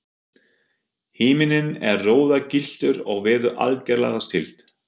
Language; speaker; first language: Icelandic; non-native, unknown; German